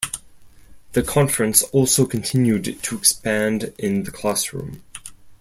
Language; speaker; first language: English; non-native, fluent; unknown